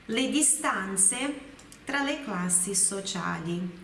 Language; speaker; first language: Italian; non-native, fluent; Portuguese